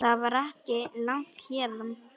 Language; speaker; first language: Icelandic; non-native, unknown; Polish